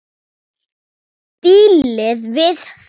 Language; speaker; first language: Icelandic; non-native, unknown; Thai